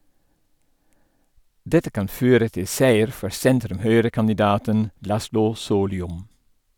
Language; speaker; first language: Norwegian; non-native, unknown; Dutch